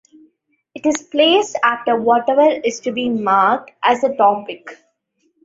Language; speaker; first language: English; non-native, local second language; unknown